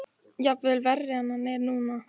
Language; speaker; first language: Icelandic; native; Icelandic